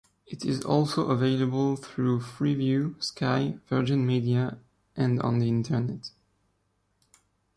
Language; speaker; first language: English; non-native, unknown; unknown